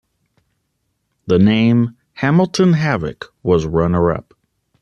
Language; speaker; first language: English; native; English